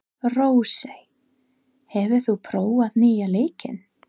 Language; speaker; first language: Icelandic; non-native, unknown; English